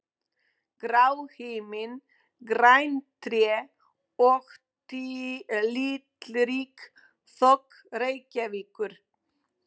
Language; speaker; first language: Icelandic; non-native, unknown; Polish